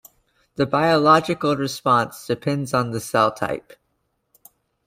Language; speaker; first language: English; native; English